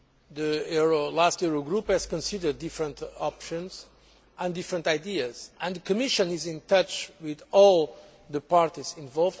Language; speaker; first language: English; non-native, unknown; Portuguese